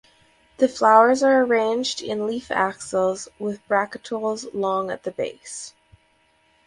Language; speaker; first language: English; native; English